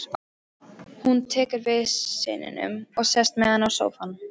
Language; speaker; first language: Icelandic; non-native, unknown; Polish